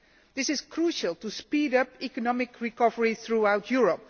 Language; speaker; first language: English; non-native, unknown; Dutch